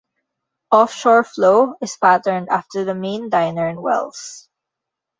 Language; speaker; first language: English; non-native, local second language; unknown